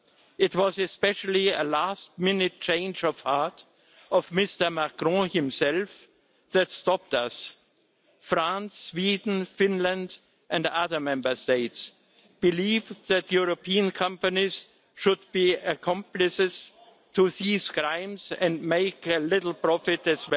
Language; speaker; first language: English; non-native, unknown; German